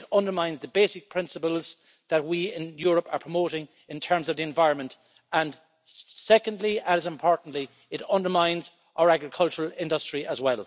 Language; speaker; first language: English; native; English